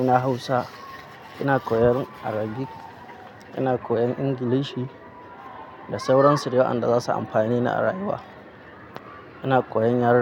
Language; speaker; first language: Hausa; non-native, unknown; Akan